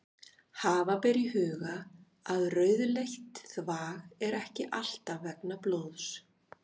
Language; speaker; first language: Icelandic; native; Icelandic